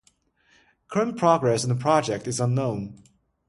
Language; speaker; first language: English; non-native, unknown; Chinese